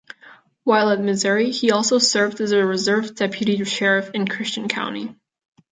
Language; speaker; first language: English; non-native, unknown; Catalan